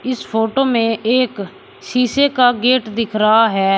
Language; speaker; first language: Hindi; native; Hindi